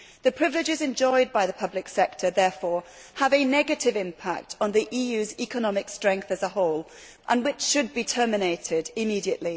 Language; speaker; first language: English; native; English